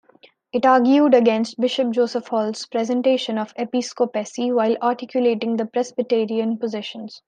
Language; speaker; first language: English; non-native, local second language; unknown